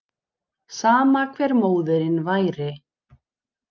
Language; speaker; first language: Icelandic; native; Icelandic